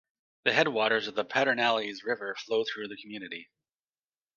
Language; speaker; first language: English; native; English